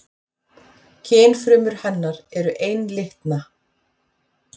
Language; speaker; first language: Icelandic; native; Icelandic